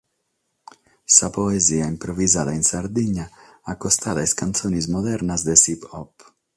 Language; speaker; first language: Sardinian; non-native, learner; Catalan